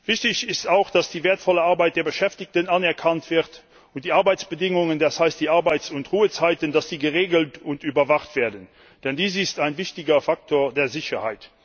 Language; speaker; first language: German; non-native, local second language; Luxembourgish